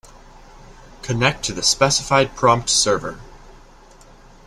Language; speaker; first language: English; native; English